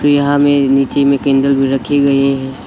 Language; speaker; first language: Hindi; non-native, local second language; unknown